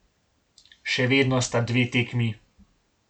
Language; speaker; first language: Slovenian; native; Slovenian